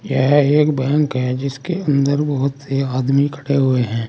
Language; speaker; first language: Hindi; native; Hindi